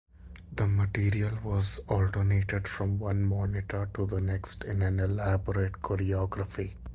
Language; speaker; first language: English; non-native, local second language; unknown